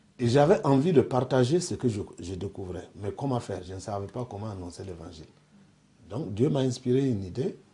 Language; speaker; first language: French; non-native, local second language; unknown